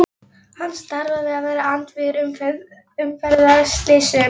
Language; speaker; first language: Icelandic; non-native, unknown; Polish